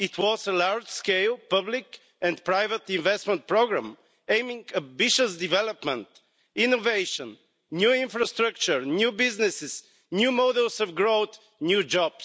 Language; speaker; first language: English; non-native, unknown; Bulgarian